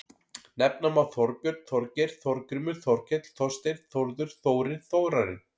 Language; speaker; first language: Icelandic; native; Icelandic